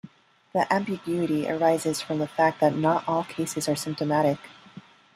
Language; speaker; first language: English; non-native, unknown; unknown